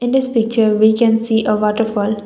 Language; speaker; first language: English; non-native, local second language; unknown